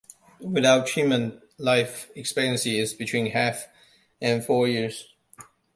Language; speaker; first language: English; non-native, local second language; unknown